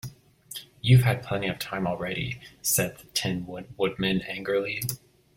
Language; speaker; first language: English; native; English